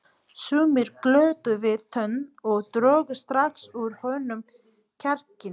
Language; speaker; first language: Icelandic; non-native, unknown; Nepali